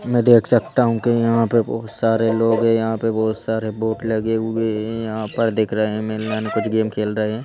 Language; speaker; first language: Hindi; native; Hindi